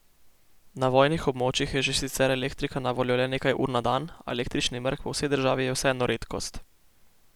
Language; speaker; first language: Slovenian; native; Slovenian